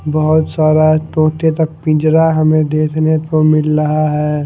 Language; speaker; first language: Hindi; non-native, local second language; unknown